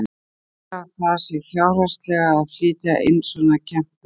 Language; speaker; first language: Icelandic; native; Icelandic